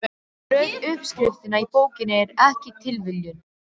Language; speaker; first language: Icelandic; non-native, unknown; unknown